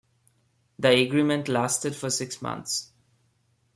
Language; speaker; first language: English; non-native, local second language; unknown